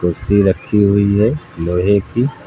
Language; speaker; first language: Hindi; native; Hindi